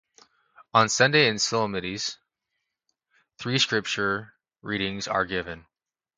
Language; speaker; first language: English; native; English